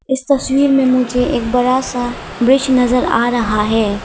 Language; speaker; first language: Hindi; non-native, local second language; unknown